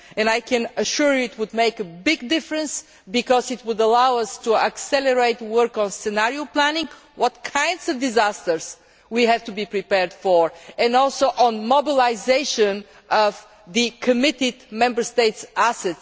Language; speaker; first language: English; non-native, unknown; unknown